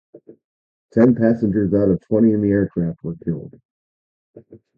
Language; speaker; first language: English; native; English